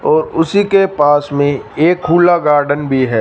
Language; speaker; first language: Hindi; non-native, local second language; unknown